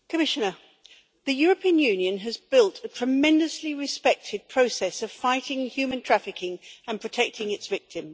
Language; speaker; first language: English; native; English